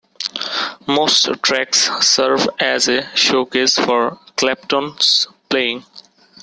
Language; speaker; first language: English; non-native, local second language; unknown